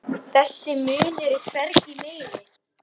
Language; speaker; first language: Icelandic; native; Icelandic